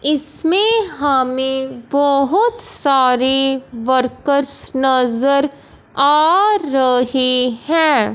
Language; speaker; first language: Hindi; non-native, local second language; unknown